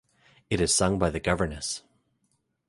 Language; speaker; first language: English; native; English